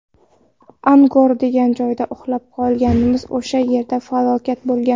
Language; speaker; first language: Uzbek; non-native, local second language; Kara-Kalpak